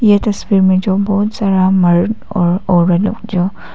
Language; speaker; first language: Hindi; non-native, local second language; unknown